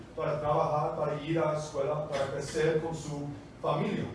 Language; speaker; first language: Spanish; non-native, fluent; English